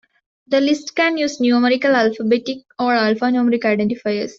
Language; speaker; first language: English; non-native, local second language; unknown